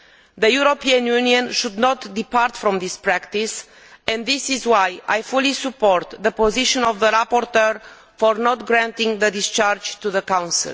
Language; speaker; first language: English; non-native, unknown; Romanian